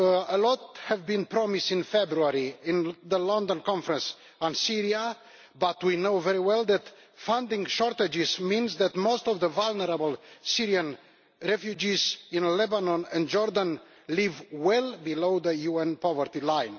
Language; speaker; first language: English; non-native, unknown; Romanian